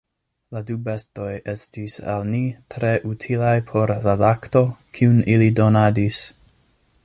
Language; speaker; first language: Esperanto; non-native, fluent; English